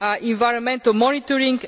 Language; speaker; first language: English; non-native, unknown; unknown